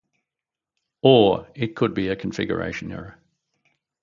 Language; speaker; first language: English; native; English